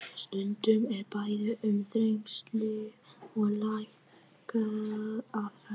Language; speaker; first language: Icelandic; non-native, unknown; Vietnamese